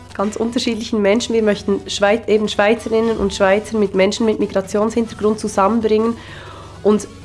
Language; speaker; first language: German; native; German